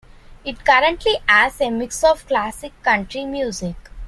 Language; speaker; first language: English; non-native, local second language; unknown